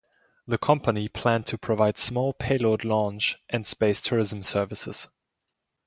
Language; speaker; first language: English; non-native, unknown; German